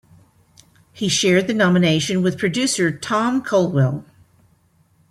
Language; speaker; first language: English; native; English